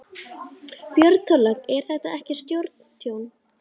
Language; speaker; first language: Icelandic; native; Icelandic